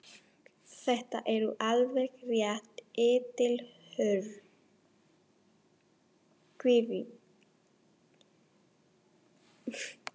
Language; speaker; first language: Icelandic; non-native, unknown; Spanish